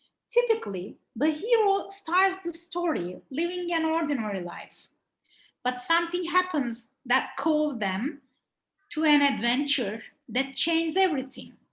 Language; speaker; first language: English; non-native, fluent; Turkish